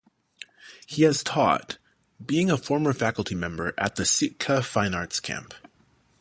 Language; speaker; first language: English; native; English